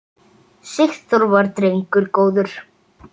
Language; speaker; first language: Icelandic; native; Icelandic